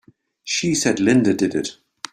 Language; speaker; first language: English; native; English